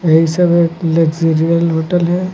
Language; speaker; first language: Hindi; native; Hindi